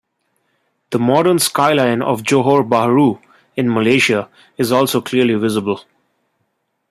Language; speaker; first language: English; non-native, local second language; Bangla